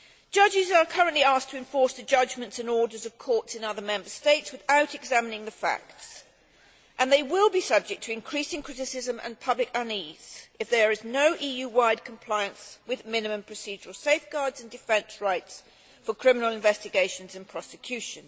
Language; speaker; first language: English; native; English